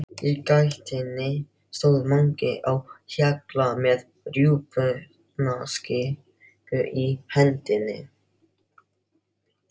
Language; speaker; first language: Icelandic; non-native, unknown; Filipino